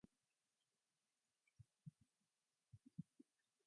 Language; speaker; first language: English; non-native, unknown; Mongolian